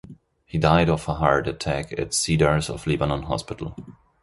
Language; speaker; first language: English; non-native, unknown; German